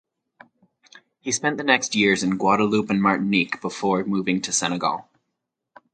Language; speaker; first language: English; native; English